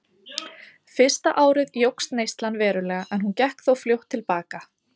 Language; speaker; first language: Icelandic; native; Icelandic